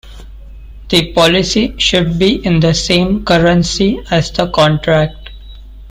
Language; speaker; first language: English; non-native, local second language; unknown